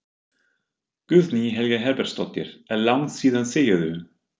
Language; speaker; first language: Icelandic; non-native, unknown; German